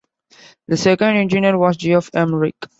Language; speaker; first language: English; non-native, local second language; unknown